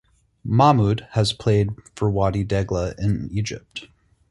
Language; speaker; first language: English; native; English